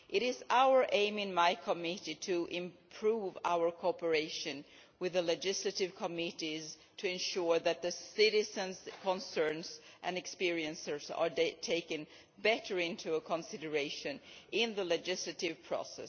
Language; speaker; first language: English; non-native, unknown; Swedish